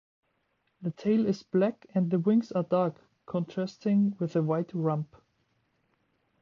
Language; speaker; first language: English; non-native, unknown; German